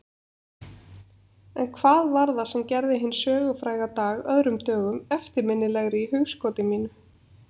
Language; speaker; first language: Icelandic; native; Icelandic